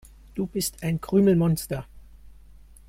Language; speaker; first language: German; native; German